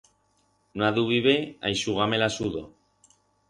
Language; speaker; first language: Aragonese; non-native, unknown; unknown